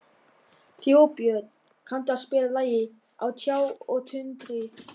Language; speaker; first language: Icelandic; non-native, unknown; German